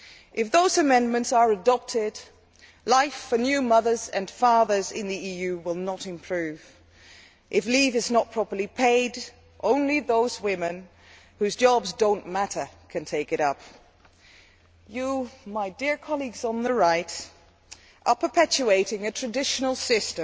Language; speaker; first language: English; non-native, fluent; Dutch